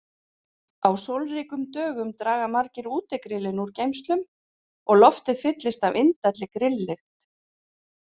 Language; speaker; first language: Icelandic; native; Icelandic